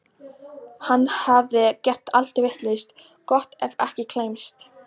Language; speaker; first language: Icelandic; non-native, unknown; Polish